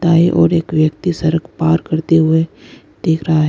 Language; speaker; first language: Hindi; non-native, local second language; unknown